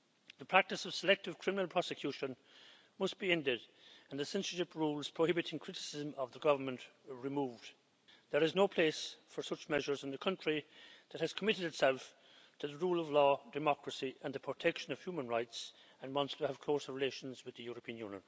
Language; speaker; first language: English; native; English